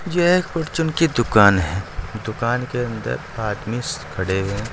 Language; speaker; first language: Hindi; native; Hindi